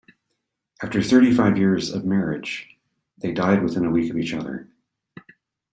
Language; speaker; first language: English; native; English